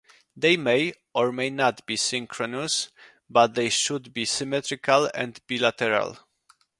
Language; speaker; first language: English; non-native, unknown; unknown